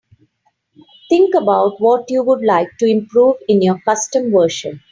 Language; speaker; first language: English; non-native, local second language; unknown